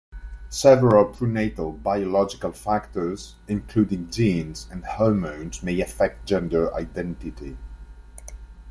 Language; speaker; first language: English; native; English